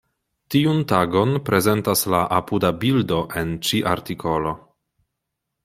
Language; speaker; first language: Esperanto; non-native, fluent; Polish